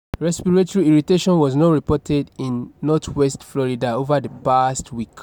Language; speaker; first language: English; non-native, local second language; Yoruba